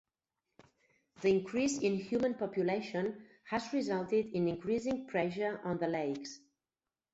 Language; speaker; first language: English; non-native, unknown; Catalan